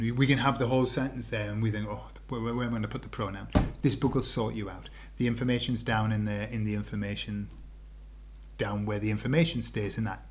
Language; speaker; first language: English; native; English